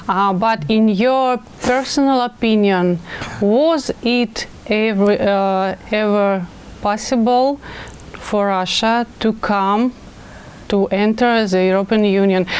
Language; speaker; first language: English; non-native, fluent; Russian